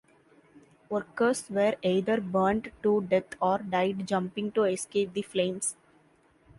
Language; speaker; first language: English; non-native, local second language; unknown